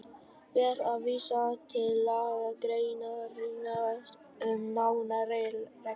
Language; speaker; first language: Icelandic; non-native, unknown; Vietnamese